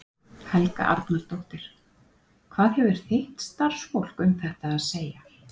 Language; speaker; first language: Icelandic; native; Icelandic